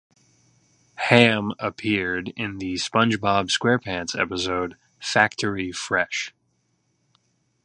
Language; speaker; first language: English; native; English